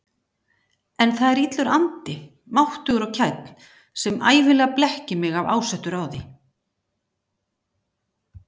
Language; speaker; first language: Icelandic; native; Icelandic